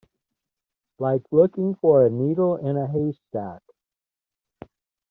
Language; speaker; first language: English; native; English